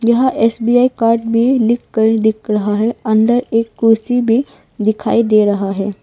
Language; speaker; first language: Hindi; non-native, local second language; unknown